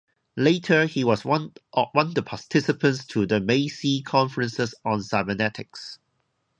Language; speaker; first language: English; non-native, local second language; Cantonese